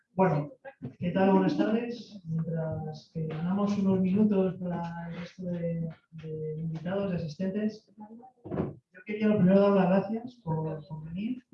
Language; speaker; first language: Spanish; native; Spanish